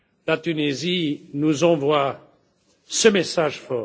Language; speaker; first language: French; non-native, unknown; German